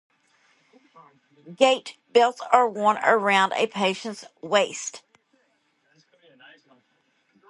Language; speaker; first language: English; native; English